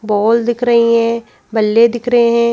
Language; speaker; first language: Hindi; native; Hindi